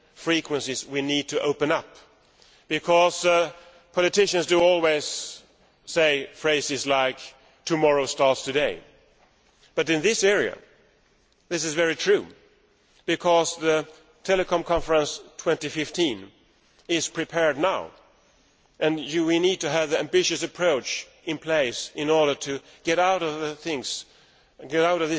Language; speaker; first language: English; non-native, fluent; Swedish